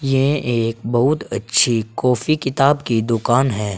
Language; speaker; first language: Hindi; native; Hindi